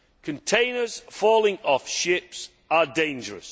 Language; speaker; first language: English; native; English